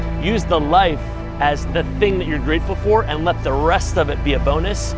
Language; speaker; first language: English; native; English